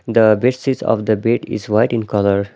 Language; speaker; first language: English; non-native, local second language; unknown